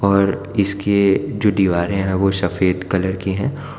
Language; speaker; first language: Hindi; non-native, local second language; Gujarati